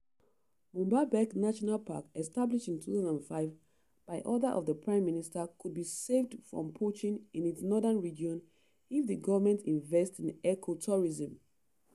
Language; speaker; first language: English; non-native, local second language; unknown